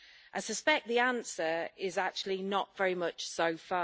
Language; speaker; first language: English; native; English